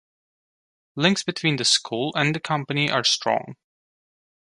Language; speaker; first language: English; non-native, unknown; Turkish